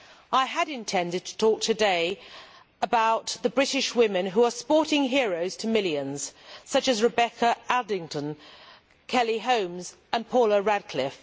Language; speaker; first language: English; native; English